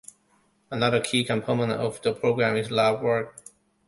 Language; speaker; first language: English; non-native, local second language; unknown